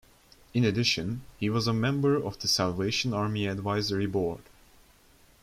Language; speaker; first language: English; non-native, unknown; Turkish